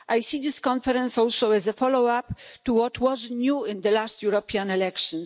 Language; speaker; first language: English; non-native, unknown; Polish